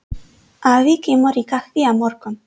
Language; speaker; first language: Icelandic; non-native, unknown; English